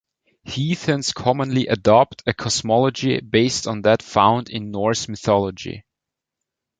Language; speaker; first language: English; non-native, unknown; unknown